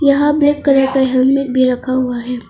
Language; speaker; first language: Hindi; non-native, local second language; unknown